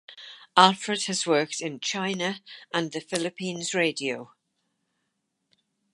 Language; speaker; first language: English; native; English